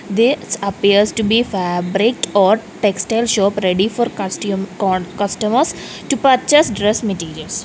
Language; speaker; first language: English; non-native, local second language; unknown